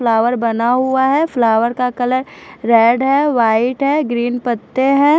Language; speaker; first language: Hindi; non-native, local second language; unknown